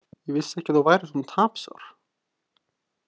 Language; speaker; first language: Icelandic; native; Icelandic